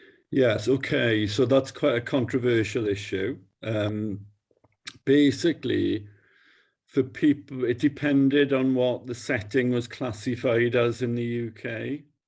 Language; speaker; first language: English; native; English